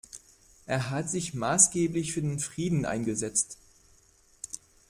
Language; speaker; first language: German; non-native, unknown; French